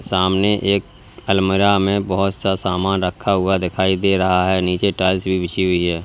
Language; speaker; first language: Hindi; native; Hindi